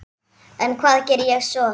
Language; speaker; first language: Icelandic; native; Icelandic